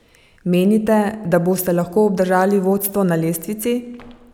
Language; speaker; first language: Slovenian; native; Slovenian